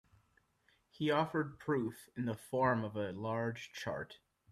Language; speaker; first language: English; native; English